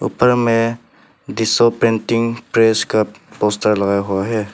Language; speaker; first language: Hindi; non-native, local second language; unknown